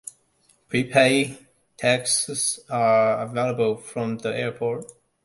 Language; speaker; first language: English; non-native, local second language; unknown